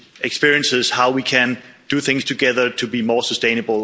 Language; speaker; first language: English; non-native, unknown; Danish